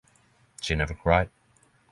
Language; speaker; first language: English; non-native, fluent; Norwegian